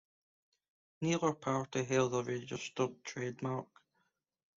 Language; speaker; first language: English; native; English